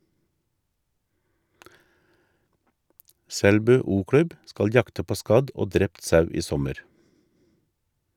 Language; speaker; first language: Norwegian; native; Norwegian